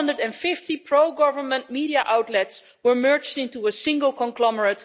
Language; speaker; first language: English; non-native, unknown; Dutch